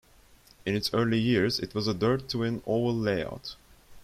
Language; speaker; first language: English; non-native, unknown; Turkish